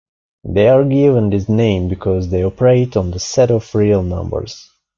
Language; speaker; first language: English; non-native, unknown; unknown